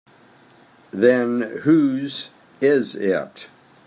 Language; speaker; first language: English; native; English